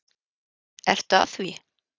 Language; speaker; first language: Icelandic; native; Icelandic